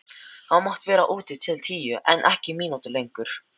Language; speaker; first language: Icelandic; non-native, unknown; Filipino